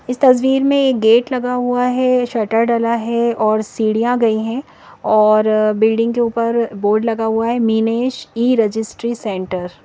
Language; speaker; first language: Hindi; native; Hindi